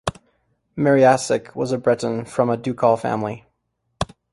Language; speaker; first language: English; native; English